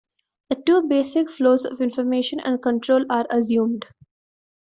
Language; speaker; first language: English; non-native, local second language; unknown